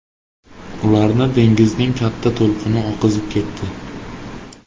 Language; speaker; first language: Uzbek; native; Uzbek